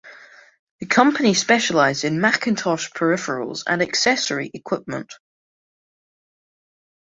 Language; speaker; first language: English; native; English